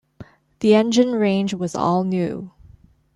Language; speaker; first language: English; non-native, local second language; Cantonese